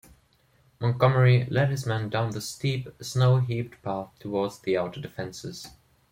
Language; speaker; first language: English; non-native, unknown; German